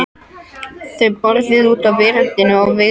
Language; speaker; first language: Icelandic; non-native, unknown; French